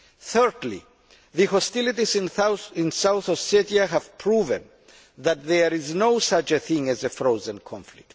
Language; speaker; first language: English; non-native, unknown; Greek